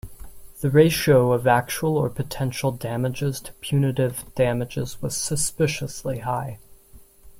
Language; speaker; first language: English; non-native, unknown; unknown